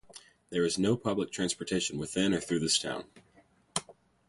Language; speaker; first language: English; native; English